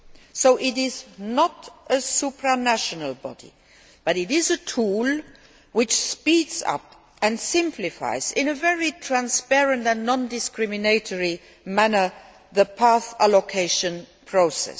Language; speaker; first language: English; non-native, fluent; Luxembourgish